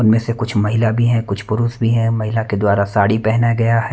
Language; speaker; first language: Hindi; non-native, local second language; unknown